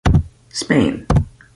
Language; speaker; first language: English; native; English